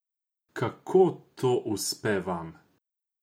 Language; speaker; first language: Slovenian; non-native, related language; Croatian